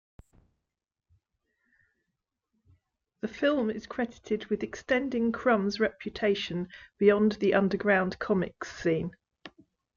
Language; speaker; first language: English; native; English